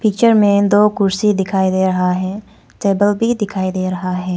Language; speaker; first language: Hindi; non-native, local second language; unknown